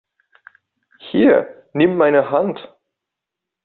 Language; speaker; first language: German; non-native, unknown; French